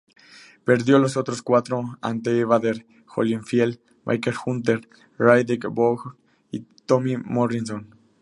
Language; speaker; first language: Spanish; native; Spanish